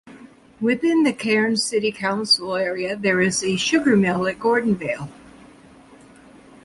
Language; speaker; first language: English; native; English